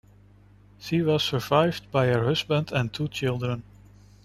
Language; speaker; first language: English; non-native, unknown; Dutch